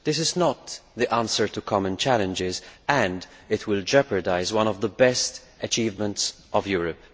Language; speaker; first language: English; non-native, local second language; Maltese